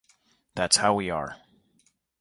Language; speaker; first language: English; native; English